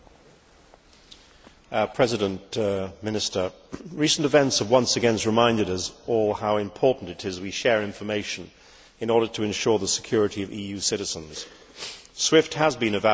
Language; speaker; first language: English; native; English